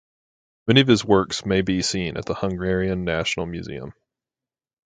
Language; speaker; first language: English; native; English